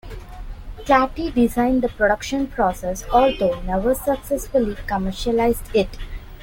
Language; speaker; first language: English; non-native, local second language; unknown